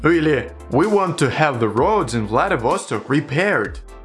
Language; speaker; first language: English; non-native, fluent; Russian